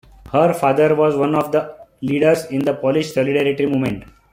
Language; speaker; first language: English; non-native, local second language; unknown